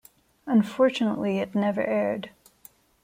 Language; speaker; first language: English; non-native, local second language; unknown